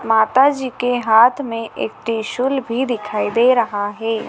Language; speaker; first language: Hindi; native; Hindi